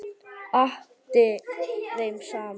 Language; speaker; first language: Icelandic; native; Icelandic